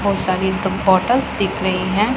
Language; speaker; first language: Hindi; non-native, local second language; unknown